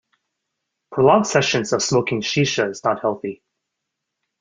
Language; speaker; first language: English; native; English